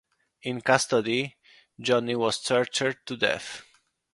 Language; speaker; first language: English; non-native, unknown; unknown